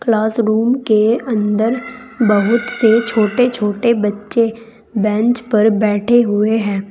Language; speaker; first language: Hindi; native; Hindi